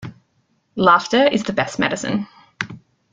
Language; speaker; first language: English; native; English